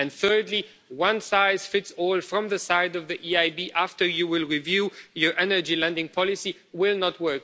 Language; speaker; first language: English; non-native, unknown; Romanian